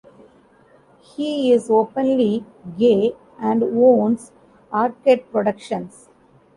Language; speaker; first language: English; non-native, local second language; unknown